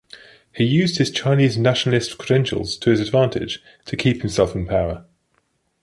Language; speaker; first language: English; native; English